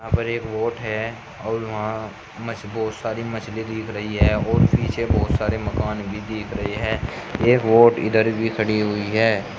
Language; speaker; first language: Hindi; native; Hindi